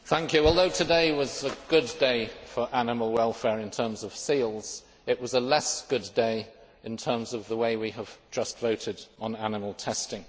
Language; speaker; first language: English; native; English